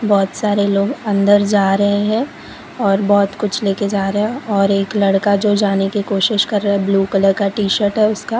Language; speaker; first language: Hindi; non-native, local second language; Gujarati